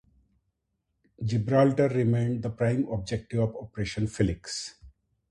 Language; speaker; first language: English; non-native, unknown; Marathi